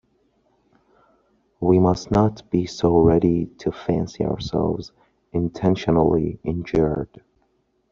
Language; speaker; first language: English; non-native, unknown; Persian